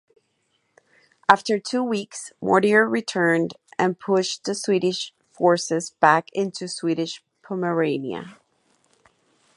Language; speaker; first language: English; non-native, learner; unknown